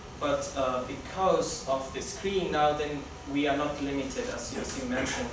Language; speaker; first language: English; non-native, local second language; Somali